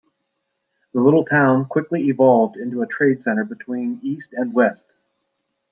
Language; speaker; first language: English; native; English